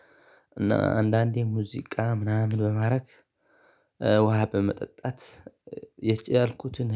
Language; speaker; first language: Amharic; non-native, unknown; Tigrinya